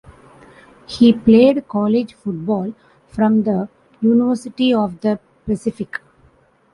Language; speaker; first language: English; non-native, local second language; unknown